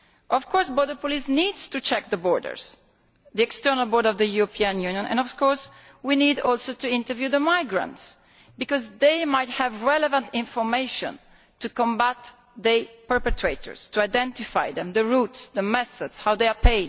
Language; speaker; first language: English; non-native, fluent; Italian